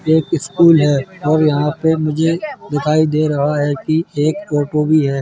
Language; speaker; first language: Hindi; native; Hindi